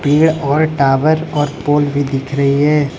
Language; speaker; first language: Hindi; non-native, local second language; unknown